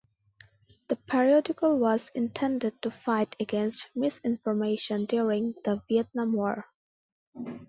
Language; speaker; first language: English; non-native, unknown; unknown